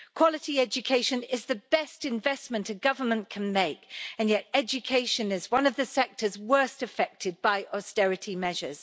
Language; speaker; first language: English; native; English